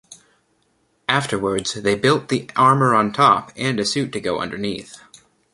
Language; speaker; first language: English; native; English